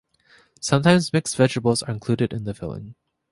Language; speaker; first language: English; native; English